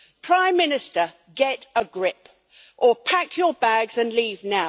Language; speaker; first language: English; native; English